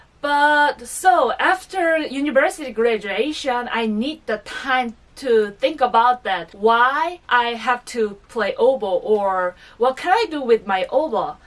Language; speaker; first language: English; non-native, fluent; Korean